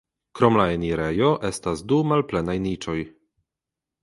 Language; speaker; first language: Esperanto; non-native, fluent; Polish